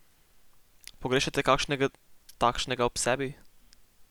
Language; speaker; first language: Slovenian; native; Slovenian